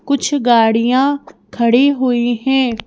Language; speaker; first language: Hindi; native; Hindi